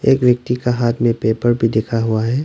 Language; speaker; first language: Hindi; non-native, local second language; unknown